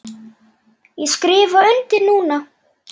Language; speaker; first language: Icelandic; native; Icelandic